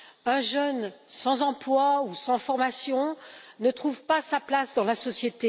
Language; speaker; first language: French; native; French